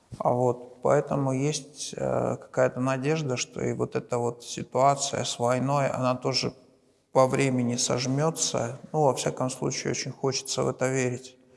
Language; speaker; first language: Russian; native; Russian